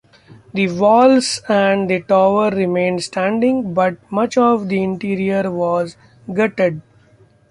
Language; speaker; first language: English; non-native, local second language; Marathi